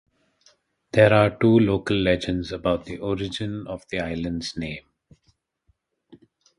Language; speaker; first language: English; non-native, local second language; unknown